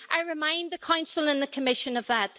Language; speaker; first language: English; native; English